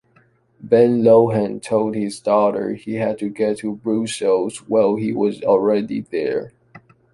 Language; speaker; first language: English; non-native, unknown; Chinese